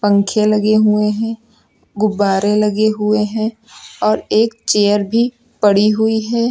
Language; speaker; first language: Hindi; native; Hindi